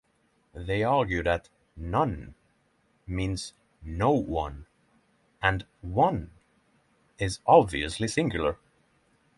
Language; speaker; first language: English; non-native, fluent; Norwegian